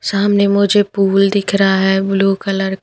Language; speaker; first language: Hindi; non-native, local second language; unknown